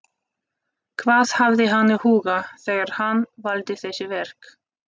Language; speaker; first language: Icelandic; non-native, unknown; Russian